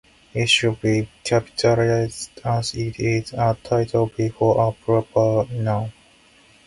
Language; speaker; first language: English; non-native, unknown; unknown